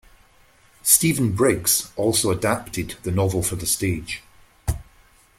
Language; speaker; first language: English; native; English